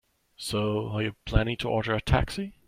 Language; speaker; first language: English; non-native, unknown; German